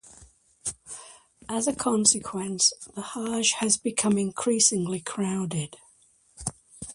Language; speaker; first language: English; native; English